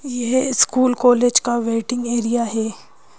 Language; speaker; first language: Hindi; native; Hindi